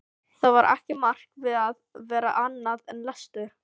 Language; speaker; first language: Icelandic; non-native, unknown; Filipino